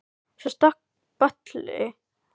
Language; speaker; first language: Icelandic; non-native, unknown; Filipino